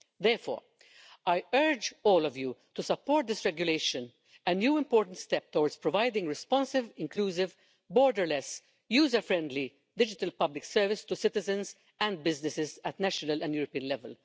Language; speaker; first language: English; non-native, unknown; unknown